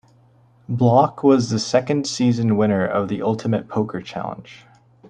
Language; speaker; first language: English; native; English